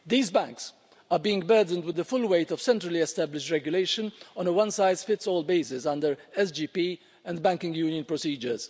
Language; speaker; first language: English; non-native, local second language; Maltese